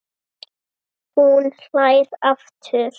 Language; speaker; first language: Icelandic; native; Icelandic